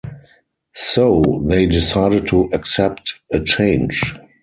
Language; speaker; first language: English; non-native, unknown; German